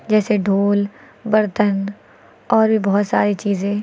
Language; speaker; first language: Hindi; native; Hindi